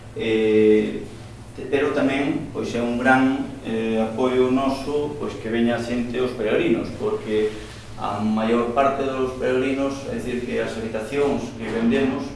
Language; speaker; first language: Galician; native; Galician